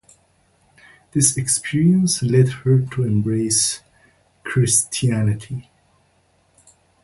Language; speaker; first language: English; native; English